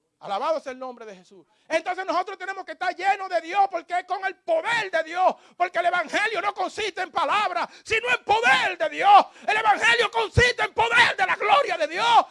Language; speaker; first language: Spanish; native; Spanish